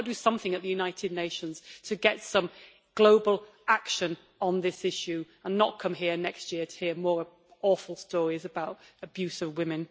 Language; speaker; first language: English; native; English